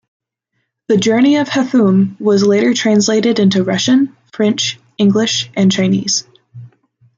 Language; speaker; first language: English; native; English